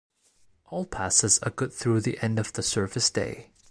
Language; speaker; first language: English; non-native, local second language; Cantonese